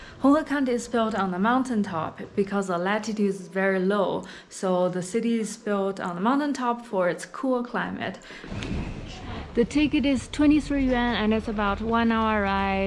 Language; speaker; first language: English; non-native, fluent; Chinese